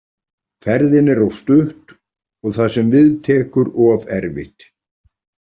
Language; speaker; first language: Icelandic; native; Icelandic